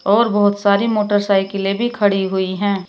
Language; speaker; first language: Hindi; native; Hindi